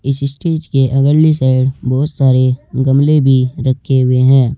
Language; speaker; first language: Hindi; native; Hindi